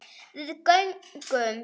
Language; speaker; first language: Icelandic; native; Icelandic